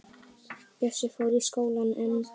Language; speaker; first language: Icelandic; native; Icelandic